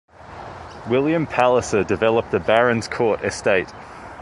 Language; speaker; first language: English; native; English